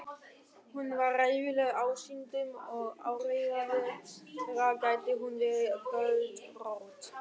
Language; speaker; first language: Icelandic; non-native, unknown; German